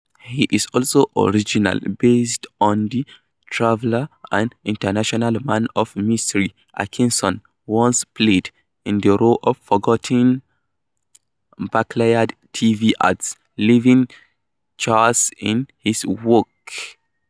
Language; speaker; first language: English; non-native, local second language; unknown